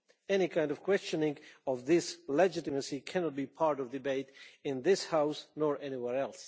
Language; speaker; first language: English; non-native, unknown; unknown